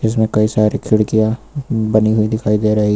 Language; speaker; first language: Hindi; native; Hindi